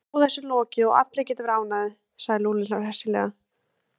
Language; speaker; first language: Icelandic; native; Icelandic